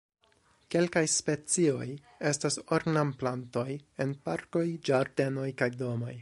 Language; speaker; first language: Esperanto; non-native, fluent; English